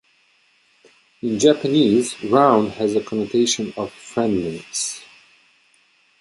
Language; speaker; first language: English; native; English